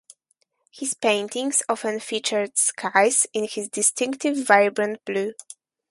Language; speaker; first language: English; non-native, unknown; Polish